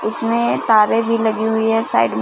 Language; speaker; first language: Hindi; non-native, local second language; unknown